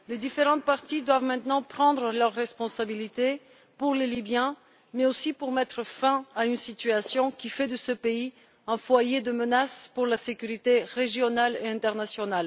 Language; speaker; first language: French; non-native, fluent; Bulgarian